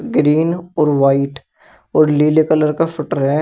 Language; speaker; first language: Hindi; native; Hindi